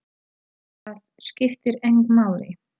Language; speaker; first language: Icelandic; non-native, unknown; Polish